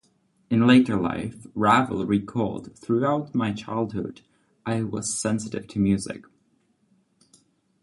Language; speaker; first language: English; non-native, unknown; Czech